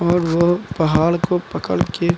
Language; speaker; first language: Hindi; native; Hindi